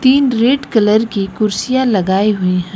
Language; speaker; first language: Hindi; native; Hindi